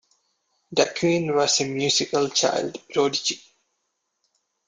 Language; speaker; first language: English; non-native, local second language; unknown